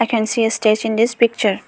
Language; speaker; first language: English; non-native, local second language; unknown